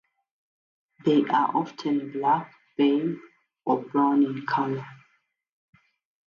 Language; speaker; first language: English; native; English